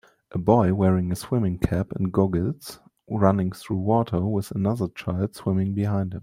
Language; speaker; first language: English; non-native, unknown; German